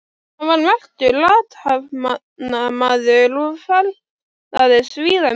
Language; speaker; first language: Icelandic; native; Icelandic